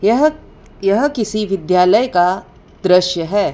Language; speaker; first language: Hindi; non-native, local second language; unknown